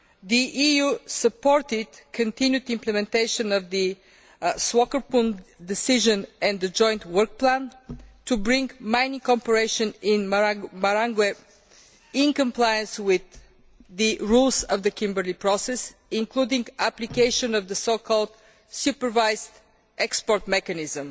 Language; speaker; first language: English; non-native, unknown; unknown